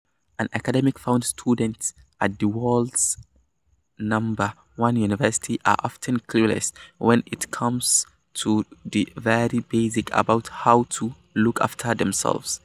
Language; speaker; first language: English; non-native, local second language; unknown